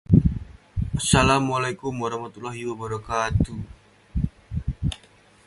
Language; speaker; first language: English; non-native, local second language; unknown